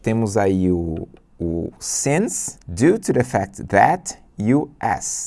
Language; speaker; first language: English; non-native, fluent; Portuguese